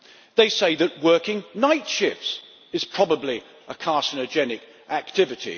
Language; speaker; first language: English; native; English